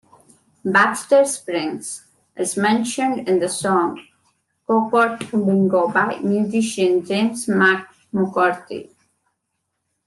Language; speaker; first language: English; non-native, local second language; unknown